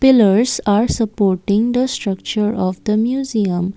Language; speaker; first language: English; non-native, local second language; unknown